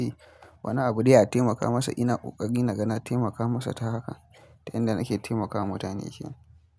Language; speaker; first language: Hausa; native; Hausa